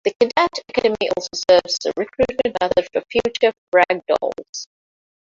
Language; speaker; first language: English; non-native, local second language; Divehi